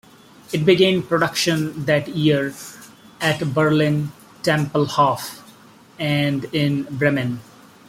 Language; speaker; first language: English; non-native, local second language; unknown